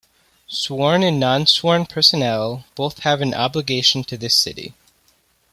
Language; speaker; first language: English; native; English